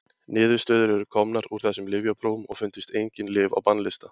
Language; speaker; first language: Icelandic; native; Icelandic